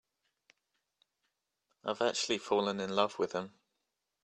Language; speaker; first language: English; native; English